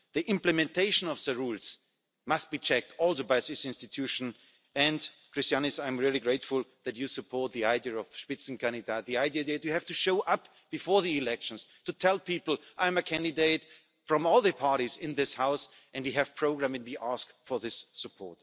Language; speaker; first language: English; non-native, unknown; German